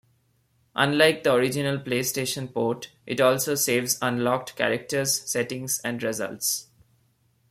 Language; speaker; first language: English; non-native, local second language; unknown